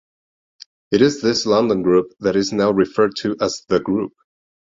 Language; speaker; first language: English; non-native, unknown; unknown